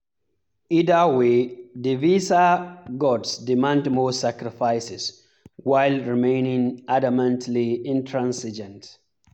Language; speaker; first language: English; non-native, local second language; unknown